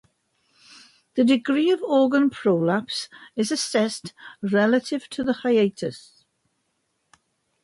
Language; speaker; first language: English; native; English